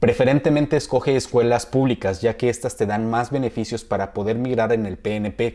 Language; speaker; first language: Spanish; native; Spanish